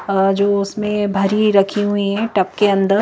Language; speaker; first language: Hindi; native; Hindi